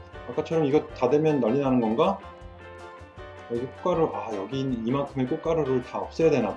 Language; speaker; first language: Korean; native; Korean